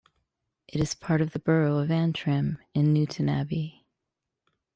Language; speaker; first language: English; native; English